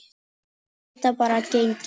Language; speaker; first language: Icelandic; non-native, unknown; Polish